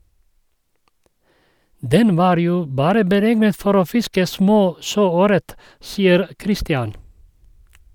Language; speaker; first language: Norwegian; non-native, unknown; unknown